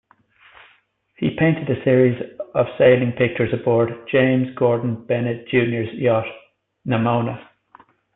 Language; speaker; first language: English; native; English